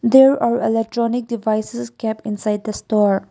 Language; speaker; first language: English; non-native, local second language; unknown